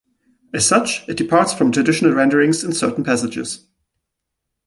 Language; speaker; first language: English; non-native, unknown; German